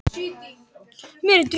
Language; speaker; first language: Icelandic; non-native, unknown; Japanese